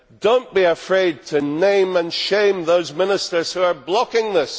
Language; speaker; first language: English; native; English